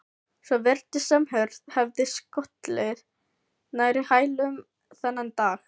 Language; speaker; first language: Icelandic; non-native, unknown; Filipino